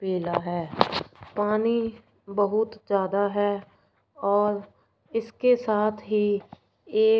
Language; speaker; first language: Hindi; non-native, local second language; Punjabi